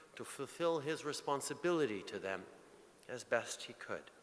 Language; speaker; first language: English; early bilingual, other home language; French